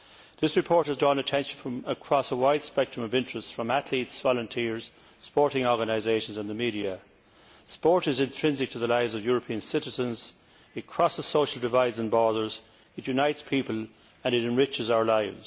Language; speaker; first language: English; native; English